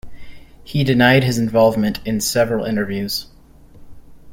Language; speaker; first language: English; native; English